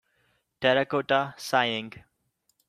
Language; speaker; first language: English; non-native, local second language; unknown